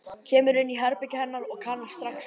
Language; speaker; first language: Icelandic; native; Icelandic